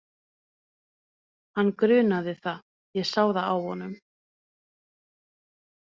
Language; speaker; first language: Icelandic; non-native, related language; Norwegian